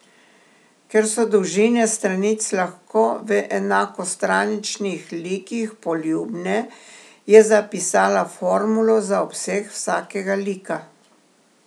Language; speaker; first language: Slovenian; native; Slovenian